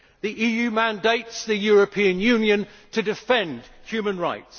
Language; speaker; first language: English; native; English